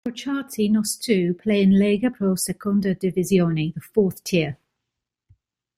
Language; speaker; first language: English; native; English